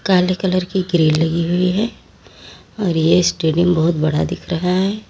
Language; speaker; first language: Hindi; native; Hindi